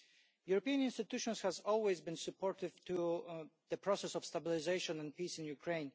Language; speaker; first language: English; non-native, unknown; Polish